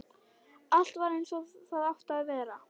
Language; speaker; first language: Icelandic; native; Icelandic